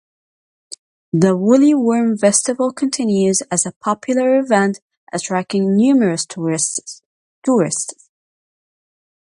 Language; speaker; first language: English; native; English